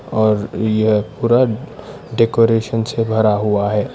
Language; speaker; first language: Hindi; non-native, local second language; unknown